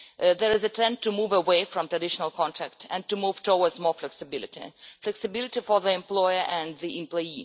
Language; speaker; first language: English; non-native, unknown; Russian